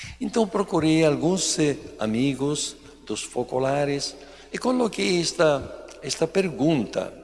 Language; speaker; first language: Portuguese; non-native, fluent; Italian